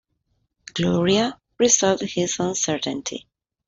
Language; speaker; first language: English; non-native, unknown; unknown